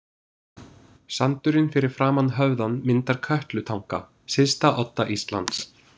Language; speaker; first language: Icelandic; non-native, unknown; English